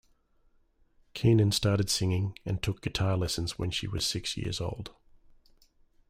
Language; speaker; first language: English; native; English